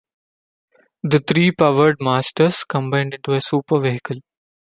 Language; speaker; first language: English; non-native, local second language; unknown